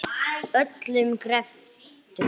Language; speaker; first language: Icelandic; non-native, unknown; English